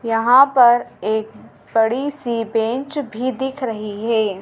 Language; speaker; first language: Hindi; native; Hindi